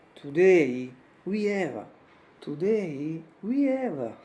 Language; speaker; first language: English; non-native, fluent; Italian